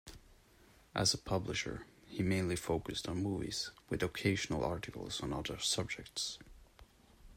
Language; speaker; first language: English; non-native, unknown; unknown